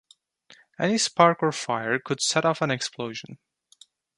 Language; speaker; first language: English; non-native, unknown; Turkish